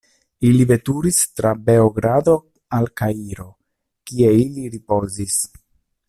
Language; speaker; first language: Esperanto; non-native, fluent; Italian